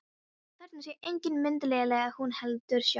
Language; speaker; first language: Icelandic; non-native, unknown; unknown